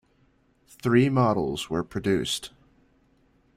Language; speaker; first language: English; native; English